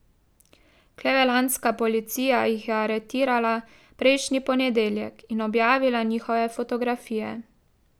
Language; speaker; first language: Slovenian; native; Slovenian